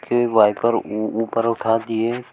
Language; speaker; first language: Hindi; native; Hindi